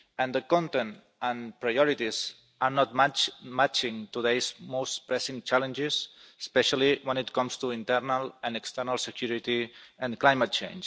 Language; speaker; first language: English; non-native, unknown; Catalan